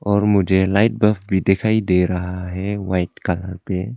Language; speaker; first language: Hindi; non-native, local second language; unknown